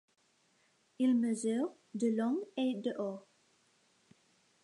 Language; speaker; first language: French; non-native, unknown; English